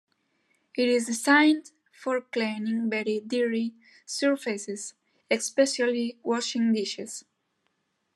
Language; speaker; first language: English; non-native, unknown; Spanish